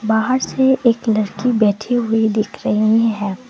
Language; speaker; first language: Hindi; non-native, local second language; Assamese